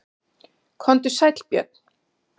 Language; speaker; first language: Icelandic; native; Icelandic